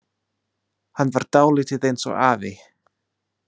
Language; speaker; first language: Icelandic; non-native, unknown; English